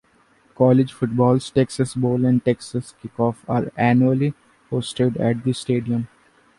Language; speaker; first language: English; non-native, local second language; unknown